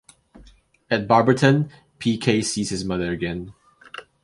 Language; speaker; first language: English; non-native, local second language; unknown